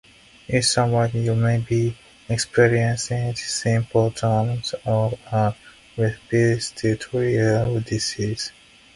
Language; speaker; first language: English; non-native, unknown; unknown